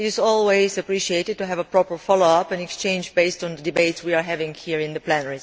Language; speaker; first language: English; non-native, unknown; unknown